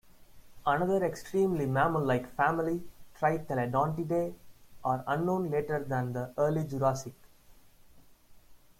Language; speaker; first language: English; non-native, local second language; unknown